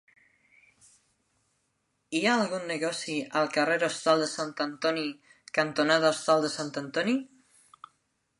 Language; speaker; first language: Catalan; non-native, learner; Spanish